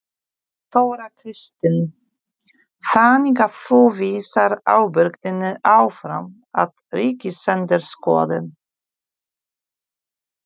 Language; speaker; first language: Icelandic; non-native, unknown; Polish